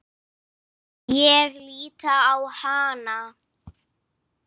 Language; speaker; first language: Icelandic; non-native, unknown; English